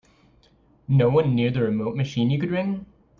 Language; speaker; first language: English; native; English